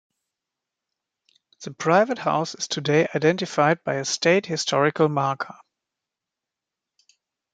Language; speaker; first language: English; non-native, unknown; German